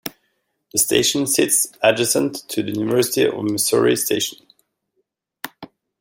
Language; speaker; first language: English; native; English